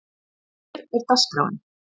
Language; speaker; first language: Icelandic; native; Icelandic